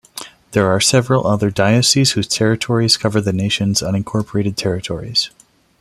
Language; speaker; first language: English; non-native, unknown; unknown